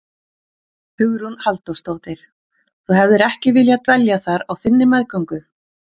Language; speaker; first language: Icelandic; native; Icelandic